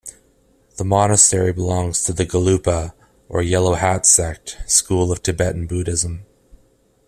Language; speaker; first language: English; native; English